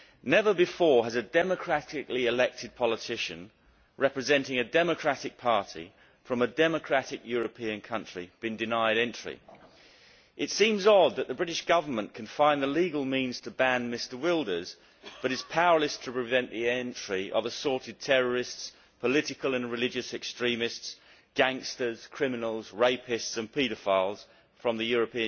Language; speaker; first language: English; native; English